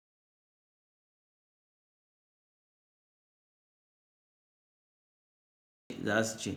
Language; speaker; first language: Hausa; native; Hausa